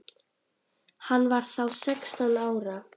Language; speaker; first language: Icelandic; native; Icelandic